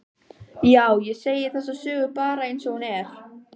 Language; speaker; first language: Icelandic; native; Icelandic